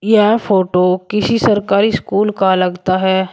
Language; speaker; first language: Hindi; native; Hindi